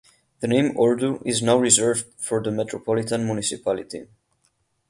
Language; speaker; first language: English; non-native, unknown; Catalan